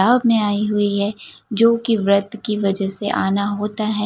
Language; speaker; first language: Hindi; non-native, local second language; Gujarati